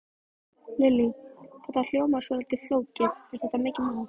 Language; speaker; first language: Icelandic; native; Icelandic